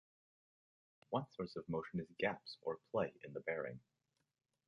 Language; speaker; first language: English; native; English